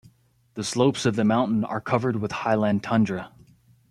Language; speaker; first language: English; native; English